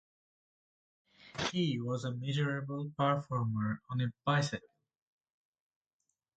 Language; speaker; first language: English; non-native, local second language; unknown